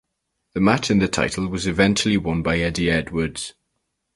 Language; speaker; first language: English; native; English